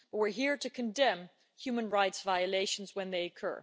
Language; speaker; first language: English; non-native, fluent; Dutch